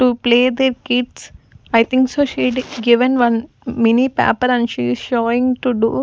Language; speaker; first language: English; non-native, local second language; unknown